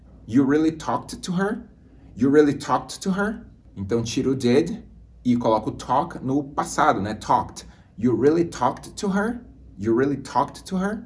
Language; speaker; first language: English; non-native, fluent; Portuguese